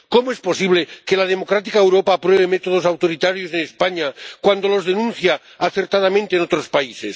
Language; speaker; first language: Spanish; non-native, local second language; Catalan